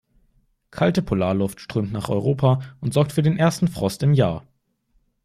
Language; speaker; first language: German; native; German